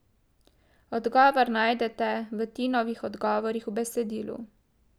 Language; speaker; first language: Slovenian; native; Slovenian